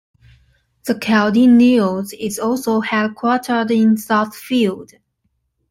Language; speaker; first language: English; non-native, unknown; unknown